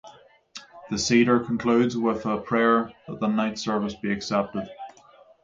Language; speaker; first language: English; native; English